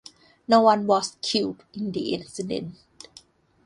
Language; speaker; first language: English; non-native, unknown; Thai